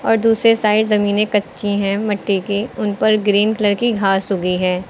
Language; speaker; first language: Hindi; native; Hindi